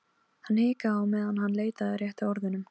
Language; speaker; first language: Icelandic; non-native, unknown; Polish